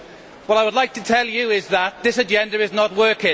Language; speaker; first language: English; native; English